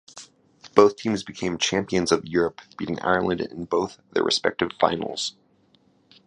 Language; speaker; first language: English; native; English